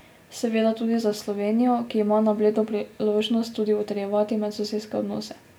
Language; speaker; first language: Slovenian; native; Slovenian